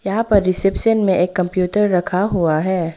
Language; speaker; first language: Hindi; non-native, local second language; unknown